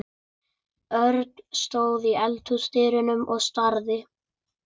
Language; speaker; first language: Icelandic; native; Icelandic